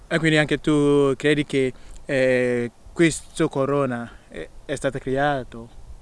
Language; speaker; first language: Italian; non-native, fluent; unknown